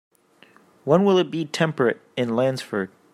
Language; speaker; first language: English; native; English